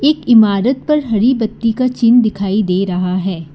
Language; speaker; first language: Hindi; non-native, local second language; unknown